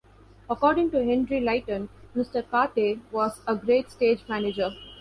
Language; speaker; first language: English; non-native, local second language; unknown